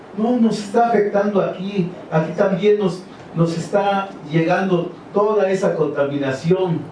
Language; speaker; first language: Spanish; non-native, local second language; Huastec